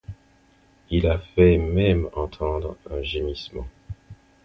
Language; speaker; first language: French; non-native, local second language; Haitian Creole